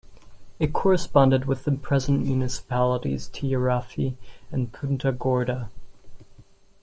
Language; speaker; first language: English; non-native, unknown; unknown